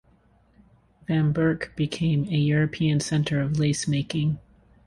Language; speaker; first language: English; native; English